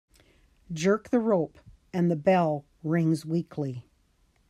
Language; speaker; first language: English; native; English